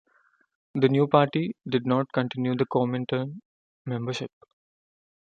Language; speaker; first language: English; non-native, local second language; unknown